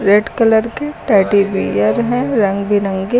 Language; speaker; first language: Hindi; native; Hindi